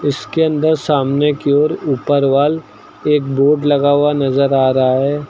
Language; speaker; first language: Hindi; native; Hindi